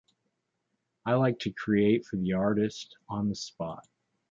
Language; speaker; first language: English; native; English